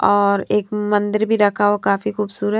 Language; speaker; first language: Hindi; native; Hindi